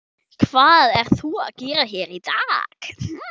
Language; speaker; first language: Icelandic; non-native, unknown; German